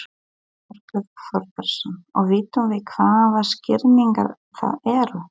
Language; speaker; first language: Icelandic; non-native, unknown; Polish